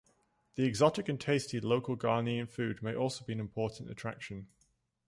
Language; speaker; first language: English; native; English